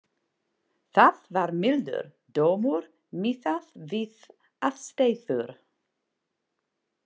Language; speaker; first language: Icelandic; non-native, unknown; English